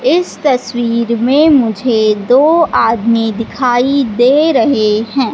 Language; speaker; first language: Hindi; native; Hindi